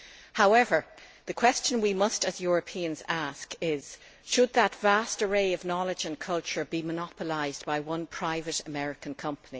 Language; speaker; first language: English; native; English